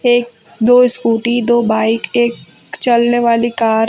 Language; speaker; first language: Hindi; native; Hindi